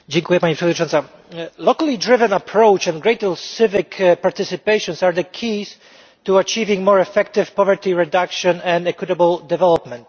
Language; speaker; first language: English; non-native, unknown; Polish